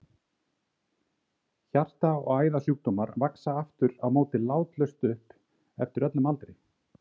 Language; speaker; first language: Icelandic; native; Icelandic